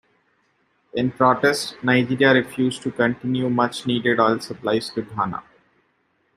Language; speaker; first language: English; non-native, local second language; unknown